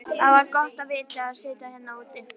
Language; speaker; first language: Icelandic; native; Icelandic